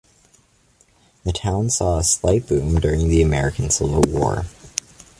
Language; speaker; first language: English; native; English